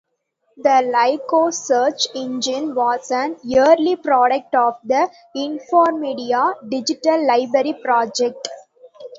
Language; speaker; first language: English; non-native, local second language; Tamil